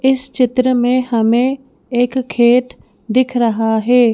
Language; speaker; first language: Hindi; native; Hindi